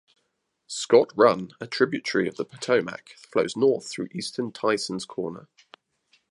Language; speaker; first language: English; native; English